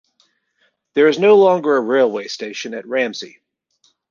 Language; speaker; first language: English; native; English